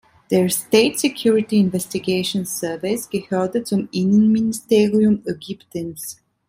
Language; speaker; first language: German; non-native, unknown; Italian